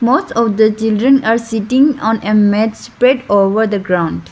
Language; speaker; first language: English; non-native, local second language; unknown